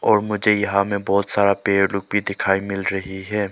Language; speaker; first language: Hindi; non-native, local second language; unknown